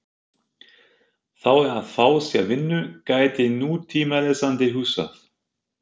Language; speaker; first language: Icelandic; non-native, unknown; German